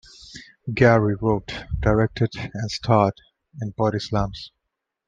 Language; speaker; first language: English; non-native, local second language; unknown